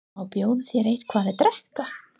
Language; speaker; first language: Icelandic; non-native, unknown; English